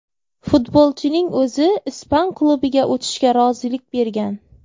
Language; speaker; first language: Uzbek; native; Uzbek